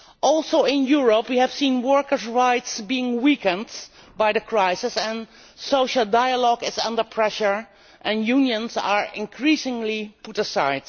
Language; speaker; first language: English; non-native, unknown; Dutch